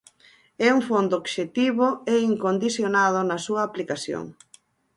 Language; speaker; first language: Galician; native; Galician